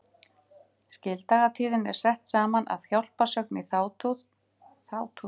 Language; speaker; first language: Icelandic; native; Icelandic